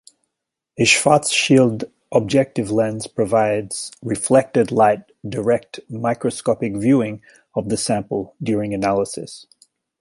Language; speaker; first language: English; native; English